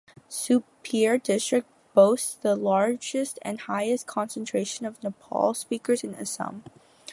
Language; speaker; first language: English; native; English